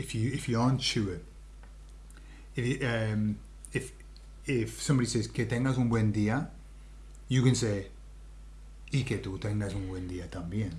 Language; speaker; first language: Spanish; non-native, fluent; English